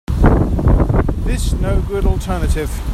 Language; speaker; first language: English; native; English